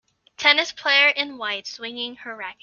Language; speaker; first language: English; native; English